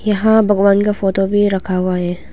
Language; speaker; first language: Hindi; non-native, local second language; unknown